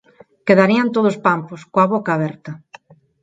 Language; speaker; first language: Galician; non-native, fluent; Spanish